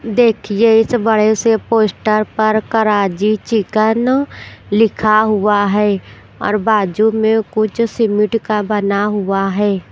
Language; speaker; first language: Hindi; non-native, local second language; Punjabi